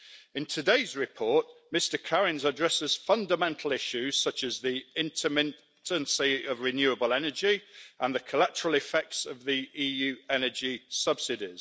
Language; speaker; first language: English; native; English